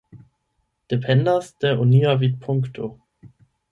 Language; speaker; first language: Esperanto; non-native, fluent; German